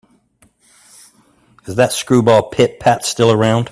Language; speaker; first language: English; native; English